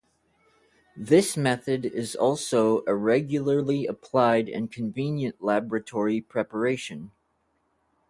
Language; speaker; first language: English; native; English